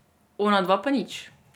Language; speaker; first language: Slovenian; non-native, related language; Serbian